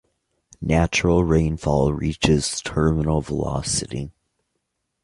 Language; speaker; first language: English; native; English